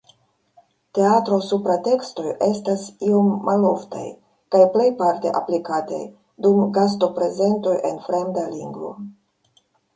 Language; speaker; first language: Esperanto; non-native, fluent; Russian